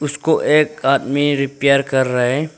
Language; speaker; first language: Hindi; non-native, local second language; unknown